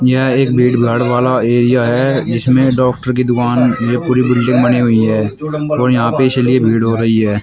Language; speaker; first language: Hindi; native; Hindi